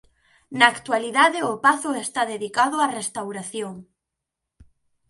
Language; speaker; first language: Galician; native; Galician